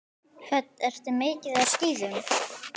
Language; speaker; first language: Icelandic; native; Icelandic